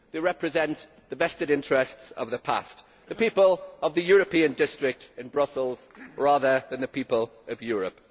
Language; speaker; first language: English; native; English